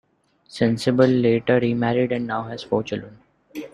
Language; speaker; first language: English; non-native, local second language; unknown